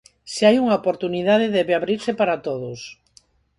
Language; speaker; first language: Galician; non-native, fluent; Spanish